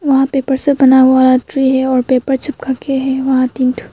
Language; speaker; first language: Hindi; non-native, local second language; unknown